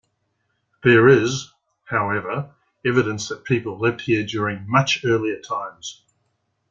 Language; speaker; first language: English; native; English